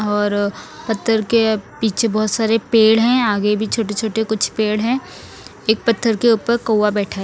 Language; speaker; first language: Hindi; non-native, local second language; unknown